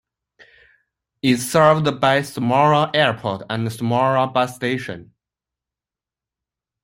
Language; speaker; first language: English; non-native, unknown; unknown